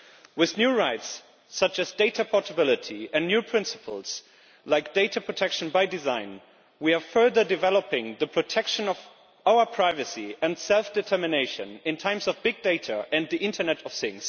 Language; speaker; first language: English; non-native, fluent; German